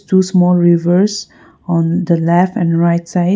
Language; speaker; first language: English; non-native, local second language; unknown